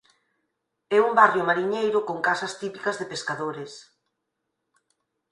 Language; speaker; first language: Galician; native; Galician